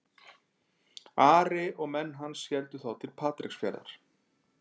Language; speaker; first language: Icelandic; native; Icelandic